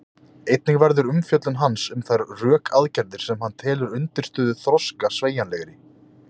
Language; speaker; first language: Icelandic; native; Icelandic